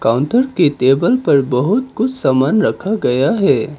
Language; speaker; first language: Hindi; non-native, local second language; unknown